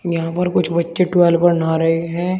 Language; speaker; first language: Hindi; native; Hindi